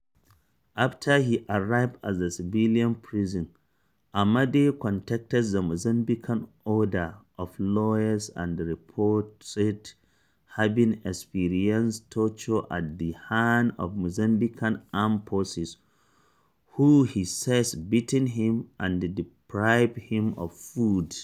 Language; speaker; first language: English; non-native, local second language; Hausa